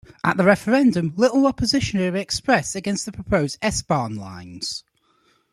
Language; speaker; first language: English; native; English